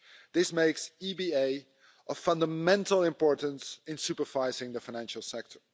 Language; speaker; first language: English; non-native, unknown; Dutch